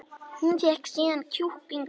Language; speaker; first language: Icelandic; native; Icelandic